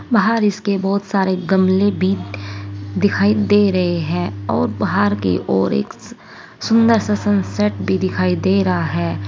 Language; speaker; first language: Hindi; native; Hindi